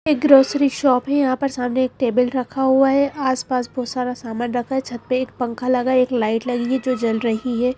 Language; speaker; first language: Hindi; native; Hindi